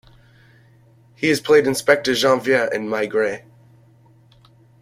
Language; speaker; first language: English; native; English